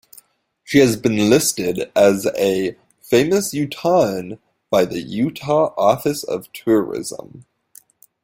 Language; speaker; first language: English; native; English